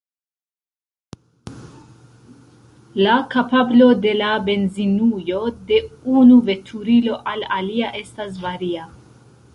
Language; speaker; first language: Esperanto; non-native, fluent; Central Kurdish